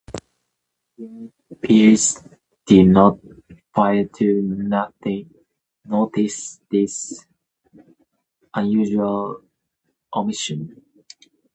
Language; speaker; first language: English; non-native, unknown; Japanese